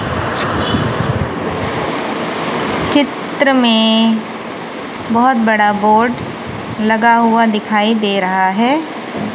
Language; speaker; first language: Hindi; non-native, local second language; Punjabi